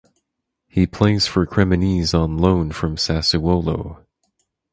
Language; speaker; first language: English; native; English